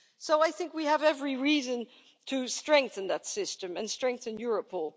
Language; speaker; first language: English; non-native, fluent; Dutch